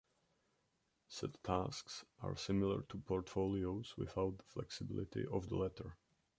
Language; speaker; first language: English; non-native, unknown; Czech